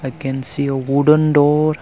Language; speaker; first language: English; non-native, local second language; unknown